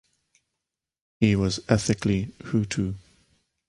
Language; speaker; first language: English; native; English